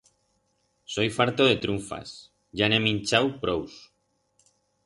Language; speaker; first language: Aragonese; non-native, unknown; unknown